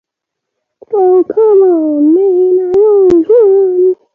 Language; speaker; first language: English; native; English